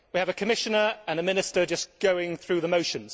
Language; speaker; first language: English; native; English